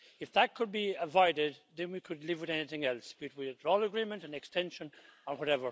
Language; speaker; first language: English; native; English